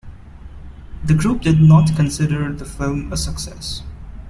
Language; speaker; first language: English; non-native, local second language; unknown